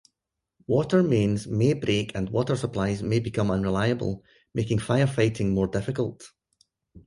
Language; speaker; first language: English; native; English